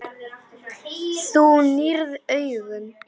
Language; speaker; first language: Icelandic; non-native, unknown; Polish